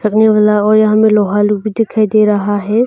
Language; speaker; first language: Hindi; non-native, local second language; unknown